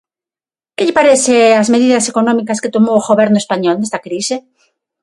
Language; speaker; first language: Galician; non-native, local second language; Spanish